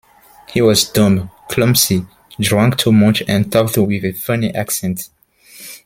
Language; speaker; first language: English; non-native, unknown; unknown